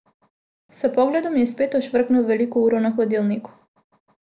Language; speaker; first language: Slovenian; non-native, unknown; Macedonian